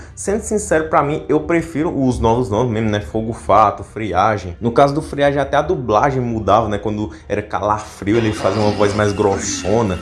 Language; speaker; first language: Portuguese; native; Portuguese